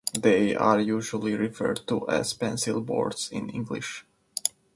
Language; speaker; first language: English; native; English